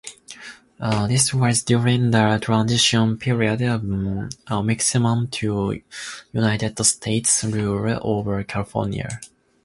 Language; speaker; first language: English; non-native, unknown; Japanese